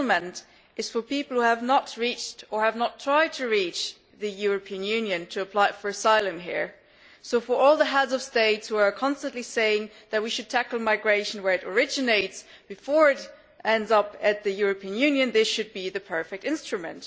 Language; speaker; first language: English; non-native, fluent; German